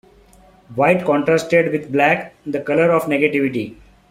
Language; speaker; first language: English; non-native, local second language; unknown